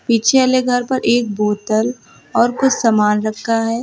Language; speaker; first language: Hindi; native; Hindi